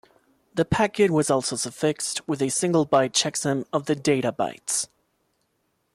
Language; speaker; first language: English; non-native, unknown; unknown